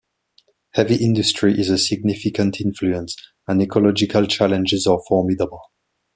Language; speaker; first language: English; non-native, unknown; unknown